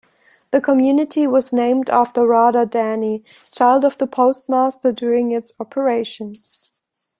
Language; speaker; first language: English; non-native, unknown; German